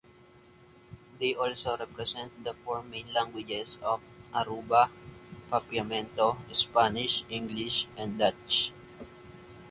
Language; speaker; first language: English; non-native, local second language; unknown